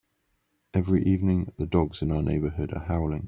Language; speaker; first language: English; native; English